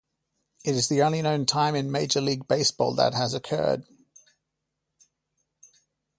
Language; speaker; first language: English; native; English